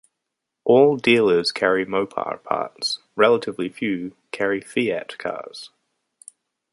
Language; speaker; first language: English; native; English